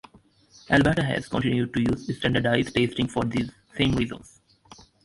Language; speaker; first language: English; non-native, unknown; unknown